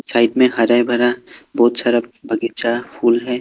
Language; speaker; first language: Hindi; non-native, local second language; Assamese